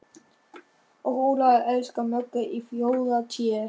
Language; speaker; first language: Icelandic; non-native, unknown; German